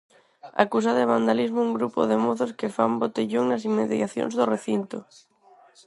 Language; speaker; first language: Galician; non-native, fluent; Spanish